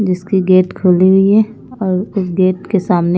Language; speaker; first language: Hindi; non-native, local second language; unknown